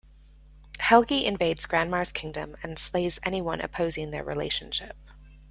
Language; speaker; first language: English; native; English